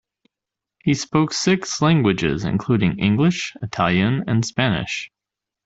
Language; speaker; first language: English; native; English